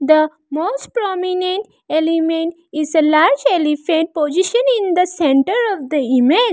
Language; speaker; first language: English; non-native, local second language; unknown